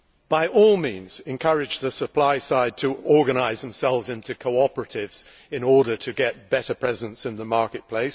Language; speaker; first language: English; native; English